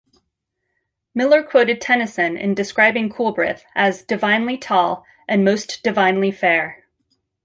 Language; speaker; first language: English; native; English